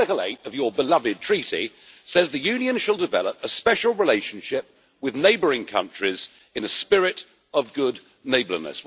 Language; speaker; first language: English; native; English